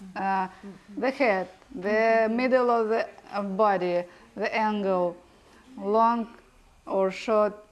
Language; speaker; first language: English; non-native, learner; Russian